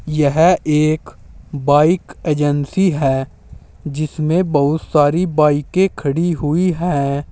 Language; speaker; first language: Hindi; native; Hindi